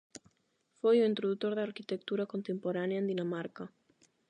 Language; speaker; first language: Galician; non-native, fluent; Spanish